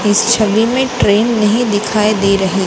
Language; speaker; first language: Hindi; non-native, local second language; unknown